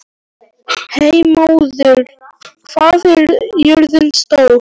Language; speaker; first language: Icelandic; non-native, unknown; Polish